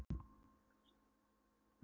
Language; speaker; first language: Icelandic; non-native, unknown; Polish